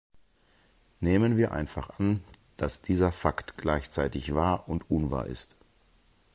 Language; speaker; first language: German; native; German